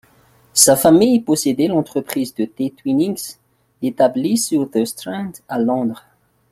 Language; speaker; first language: French; non-native, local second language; Malagasy